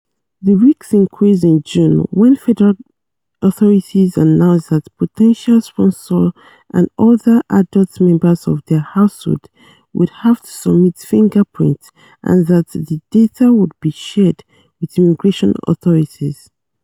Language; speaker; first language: English; non-native, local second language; Yoruba